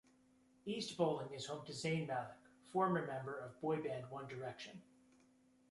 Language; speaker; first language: English; native; English